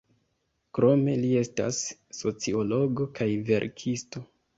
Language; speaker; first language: Esperanto; non-native, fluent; Kinyarwanda